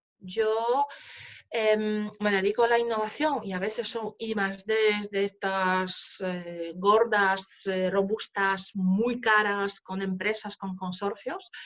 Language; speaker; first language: Spanish; non-native, fluent; Polish